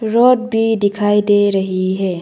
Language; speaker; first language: Hindi; non-native, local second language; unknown